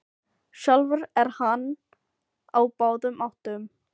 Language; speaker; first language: Icelandic; non-native, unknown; Filipino